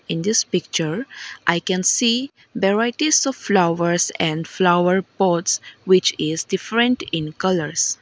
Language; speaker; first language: English; non-native, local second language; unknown